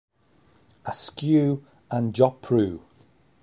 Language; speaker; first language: English; native; English